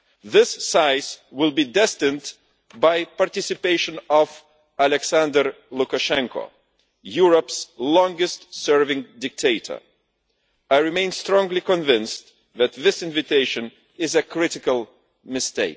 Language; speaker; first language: English; non-native, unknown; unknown